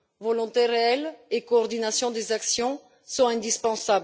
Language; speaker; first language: French; non-native, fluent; Bulgarian